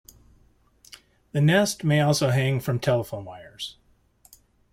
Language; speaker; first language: English; native; English